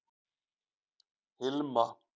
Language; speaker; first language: Icelandic; native; Icelandic